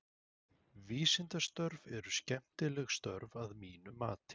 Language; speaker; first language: Icelandic; native; Icelandic